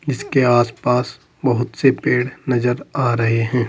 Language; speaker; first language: Hindi; native; Hindi